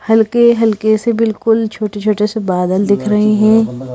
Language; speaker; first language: Hindi; native; Hindi